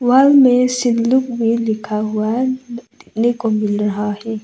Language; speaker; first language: Hindi; non-native, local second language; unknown